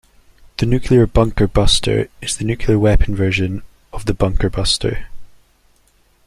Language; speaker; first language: English; native; English